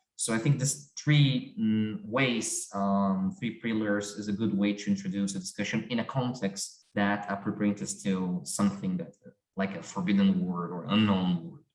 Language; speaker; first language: English; non-native, fluent; Portuguese